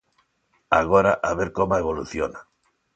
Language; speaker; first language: Galician; non-native, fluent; Spanish